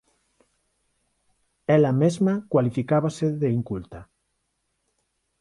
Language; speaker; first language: Galician; non-native, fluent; Spanish